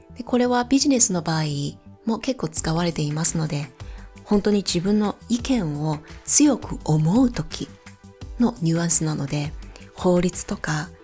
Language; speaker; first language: Japanese; non-native, fluent; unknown